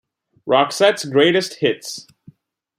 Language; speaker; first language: English; non-native, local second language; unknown